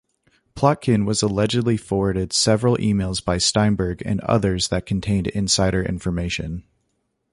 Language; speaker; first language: English; native; English